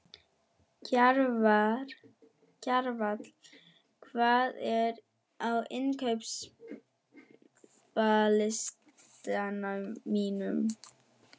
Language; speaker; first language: Icelandic; non-native, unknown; German